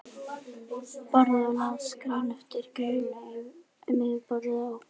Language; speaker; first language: Icelandic; native; Icelandic